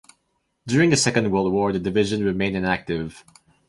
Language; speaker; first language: English; non-native, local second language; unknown